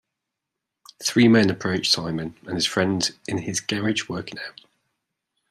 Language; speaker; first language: English; native; English